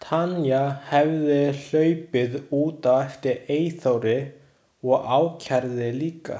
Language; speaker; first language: Icelandic; non-native, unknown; Chinese